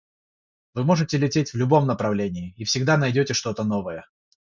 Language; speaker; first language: Russian; non-native, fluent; Georgian